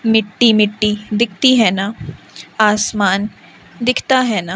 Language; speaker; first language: Hindi; native; Hindi